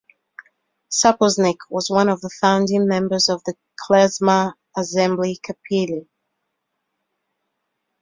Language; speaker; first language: English; native; English